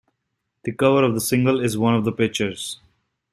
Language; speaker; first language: English; native; English